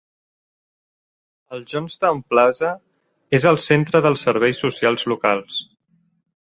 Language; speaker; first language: Catalan; native; Catalan